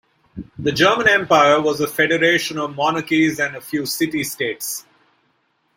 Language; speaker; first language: English; non-native, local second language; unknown